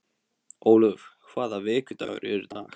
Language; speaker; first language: Icelandic; non-native, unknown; Polish